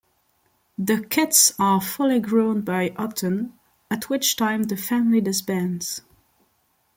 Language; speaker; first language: English; non-native, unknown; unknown